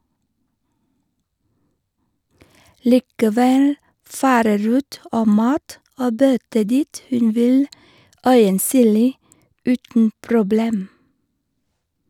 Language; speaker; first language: Norwegian; non-native, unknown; Vietnamese